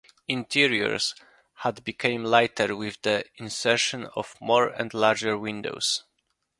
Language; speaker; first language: English; non-native, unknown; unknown